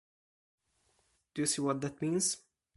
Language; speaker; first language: English; non-native, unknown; Polish